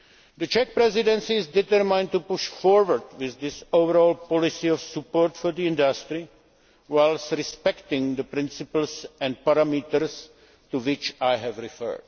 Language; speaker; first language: English; non-native, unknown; Czech